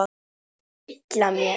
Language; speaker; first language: Icelandic; non-native, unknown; Polish